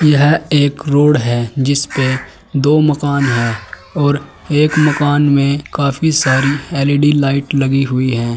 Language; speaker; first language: Hindi; native; Hindi